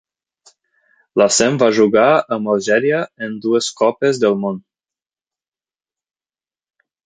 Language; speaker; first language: Catalan; non-native, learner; Portuguese